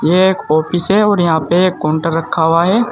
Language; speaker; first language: Hindi; native; Hindi